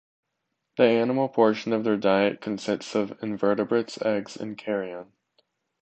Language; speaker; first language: English; native; English